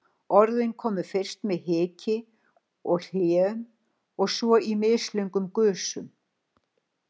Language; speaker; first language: Icelandic; native; Icelandic